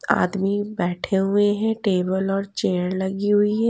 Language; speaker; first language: Hindi; native; Hindi